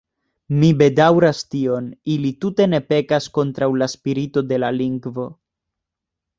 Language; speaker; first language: Esperanto; non-native, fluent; Spanish